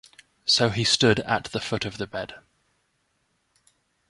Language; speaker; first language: English; native; English